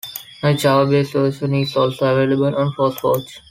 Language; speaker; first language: English; non-native, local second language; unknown